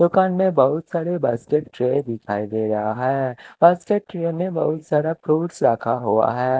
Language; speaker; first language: Hindi; non-native, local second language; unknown